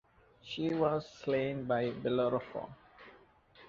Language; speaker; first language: English; non-native, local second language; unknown